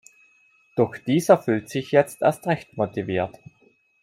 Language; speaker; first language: German; non-native, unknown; Italian